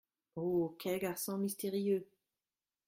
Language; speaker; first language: French; non-native, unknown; German